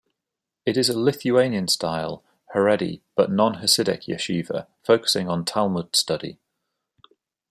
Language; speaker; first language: English; native; English